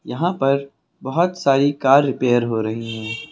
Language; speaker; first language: Hindi; native; Hindi